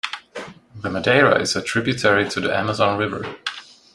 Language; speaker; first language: English; non-native, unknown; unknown